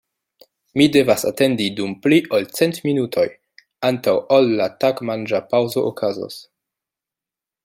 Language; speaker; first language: Esperanto; non-native, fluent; French